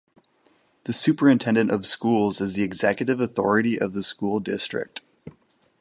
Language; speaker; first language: English; native; English